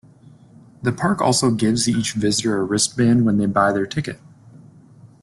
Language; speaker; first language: English; native; English